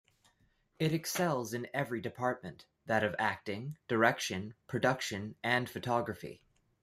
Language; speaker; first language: English; native; English